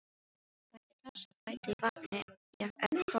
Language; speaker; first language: Icelandic; non-native, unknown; Filipino